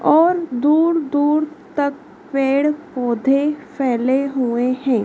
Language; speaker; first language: Hindi; native; Hindi